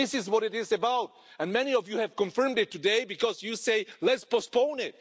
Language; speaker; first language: English; non-native, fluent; Czech